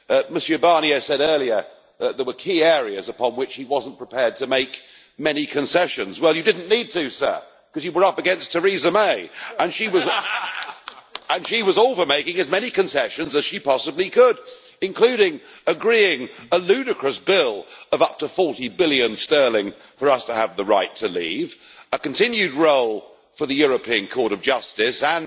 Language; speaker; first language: English; native; English